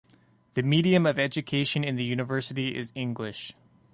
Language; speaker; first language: English; native; English